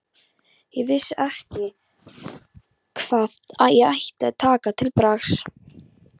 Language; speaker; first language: Icelandic; non-native, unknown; Polish